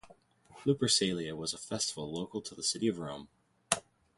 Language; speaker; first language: English; native; English